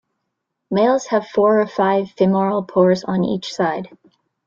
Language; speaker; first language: English; native; English